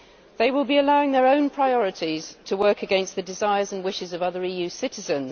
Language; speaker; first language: English; native; English